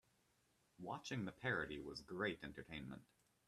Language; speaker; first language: English; native; English